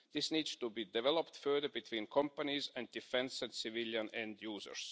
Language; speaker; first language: English; non-native, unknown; Estonian